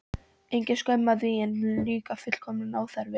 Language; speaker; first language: Icelandic; non-native, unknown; Polish